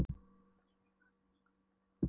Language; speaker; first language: Icelandic; non-native, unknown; Polish